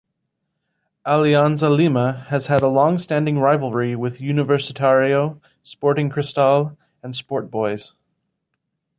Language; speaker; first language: English; native; English